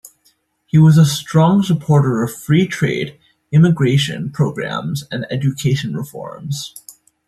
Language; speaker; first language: English; native; English